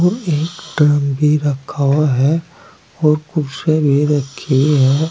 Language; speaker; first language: Hindi; native; Hindi